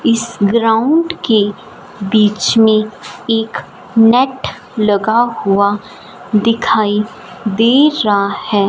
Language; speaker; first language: Hindi; non-native, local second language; Punjabi